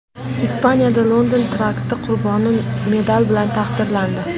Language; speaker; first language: Uzbek; native; Uzbek